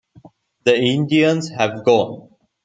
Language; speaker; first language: English; non-native, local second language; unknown